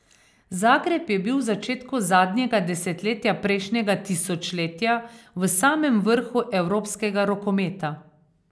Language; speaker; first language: Slovenian; native; Slovenian